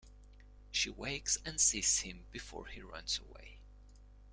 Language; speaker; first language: English; non-native, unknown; Spanish